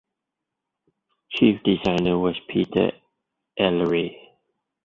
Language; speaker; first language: English; non-native, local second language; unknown